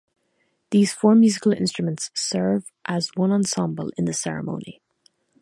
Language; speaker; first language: English; native; English